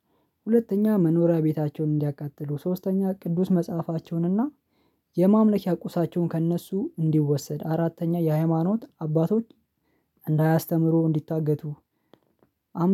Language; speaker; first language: Amharic; non-native, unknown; Oromo